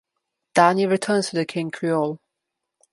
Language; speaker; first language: English; non-native, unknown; Slovenian